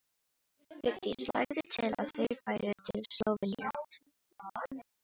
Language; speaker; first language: Icelandic; non-native, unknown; Filipino